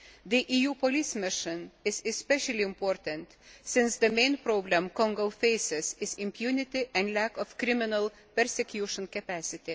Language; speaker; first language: English; non-native, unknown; Lithuanian